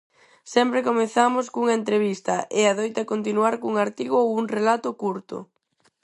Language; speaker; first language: Galician; non-native, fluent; Spanish